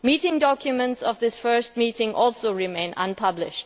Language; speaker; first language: English; non-native, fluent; German